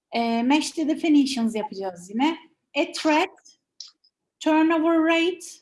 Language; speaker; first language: English; non-native, fluent; Turkish